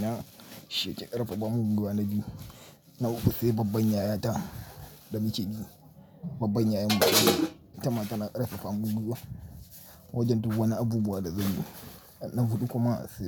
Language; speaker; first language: Hausa; native; Hausa